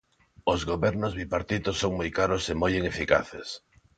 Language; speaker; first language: Galician; non-native, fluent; Spanish